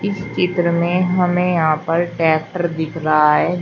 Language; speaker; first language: Hindi; native; Hindi